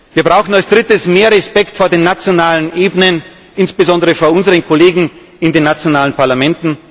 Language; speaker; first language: German; native; German